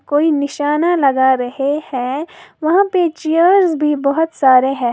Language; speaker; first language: Hindi; native; Hindi